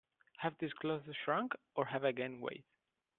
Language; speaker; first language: English; non-native, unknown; Italian